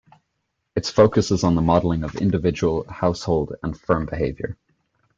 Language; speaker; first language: English; native; English